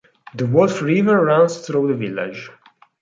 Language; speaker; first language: English; non-native, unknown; Italian